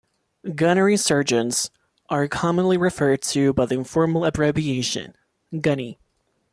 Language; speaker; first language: English; non-native, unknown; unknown